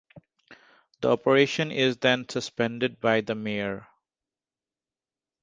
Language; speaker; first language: English; non-native, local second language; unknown